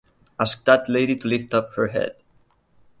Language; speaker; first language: English; non-native, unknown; Catalan